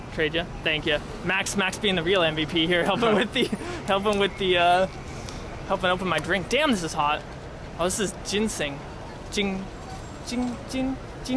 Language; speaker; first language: English; native; English